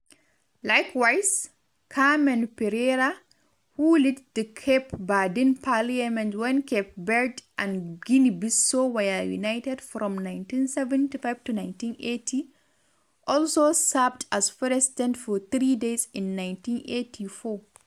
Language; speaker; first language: English; non-native, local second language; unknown